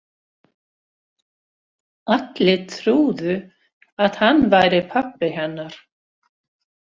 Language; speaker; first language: Icelandic; non-native, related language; Swedish